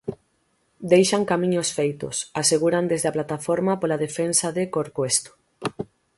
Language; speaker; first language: Galician; native; Galician